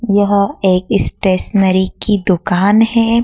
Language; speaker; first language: Hindi; native; Hindi